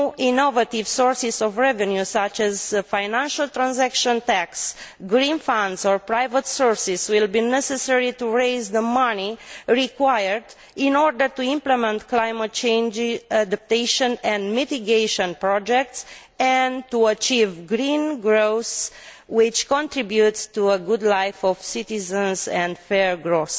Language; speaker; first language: English; non-native, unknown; Romanian